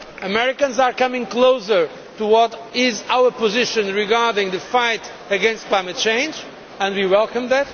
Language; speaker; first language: English; non-native, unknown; Portuguese